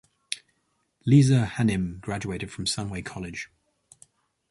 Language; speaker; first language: English; native; English